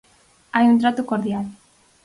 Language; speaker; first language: Galician; native; Galician